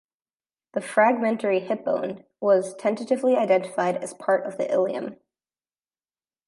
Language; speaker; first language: English; native; English